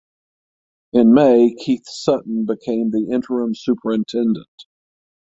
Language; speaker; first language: English; native; English